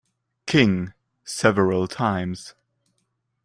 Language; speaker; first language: English; non-native, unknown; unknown